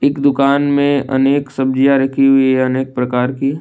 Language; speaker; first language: Hindi; non-native, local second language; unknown